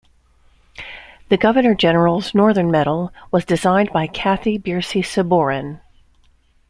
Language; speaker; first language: English; native; English